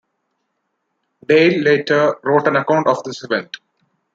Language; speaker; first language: English; non-native, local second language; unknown